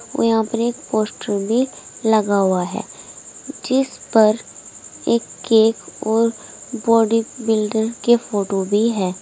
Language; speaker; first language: Hindi; native; Hindi